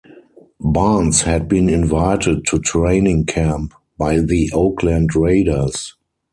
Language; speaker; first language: English; non-native, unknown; German